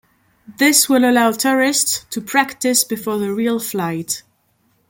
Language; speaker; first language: English; non-native, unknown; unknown